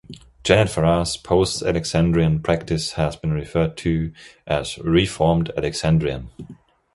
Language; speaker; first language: English; non-native, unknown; German